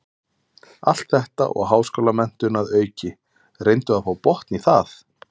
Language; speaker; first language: Icelandic; native; Icelandic